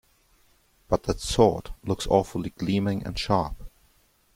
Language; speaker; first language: English; non-native, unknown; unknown